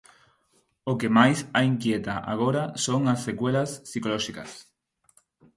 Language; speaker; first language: Galician; non-native, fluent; Spanish